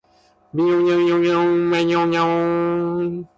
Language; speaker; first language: English; non-native, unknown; Japanese